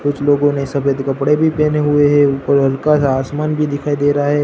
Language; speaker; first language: Hindi; non-native, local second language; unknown